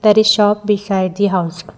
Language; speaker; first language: English; non-native, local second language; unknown